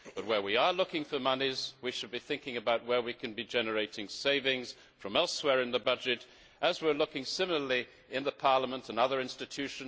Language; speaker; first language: English; native; English